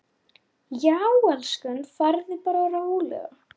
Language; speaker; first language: Icelandic; non-native, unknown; Lithuanian